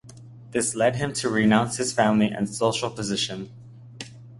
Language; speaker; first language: English; native; English